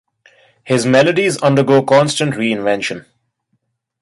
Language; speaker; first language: English; non-native, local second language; Bangla